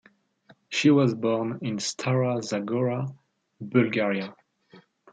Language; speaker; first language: English; non-native, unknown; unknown